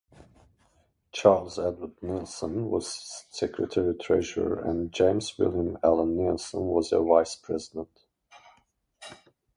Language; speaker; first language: English; native; English